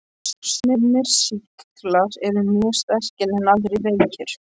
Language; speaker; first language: Icelandic; non-native, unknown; Polish